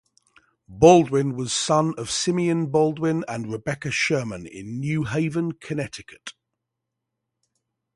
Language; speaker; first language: English; native; English